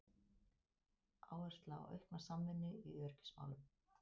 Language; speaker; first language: Icelandic; native; Icelandic